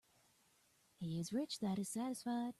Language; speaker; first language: English; native; English